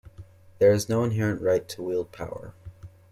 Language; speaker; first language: English; native; English